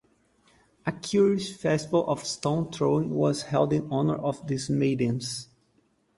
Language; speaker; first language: English; native; English